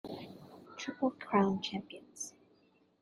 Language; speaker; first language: English; native; English